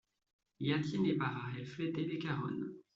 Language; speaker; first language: Spanish; non-native, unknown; French